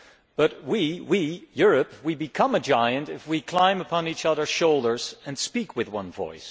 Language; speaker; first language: English; non-native, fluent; Dutch